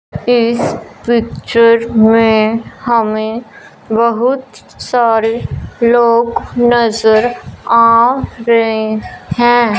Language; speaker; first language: Hindi; non-native, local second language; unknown